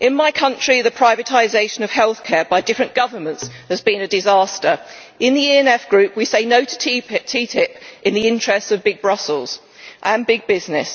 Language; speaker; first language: English; native; English